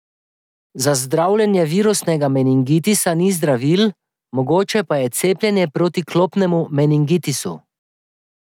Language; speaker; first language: Slovenian; native; Slovenian